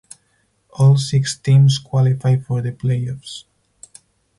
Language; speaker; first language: English; non-native, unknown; Spanish